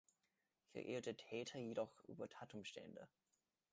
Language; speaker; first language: German; non-native, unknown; English